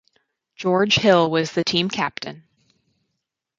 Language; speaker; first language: English; native; English